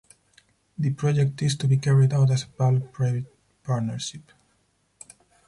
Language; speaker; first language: English; non-native, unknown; Spanish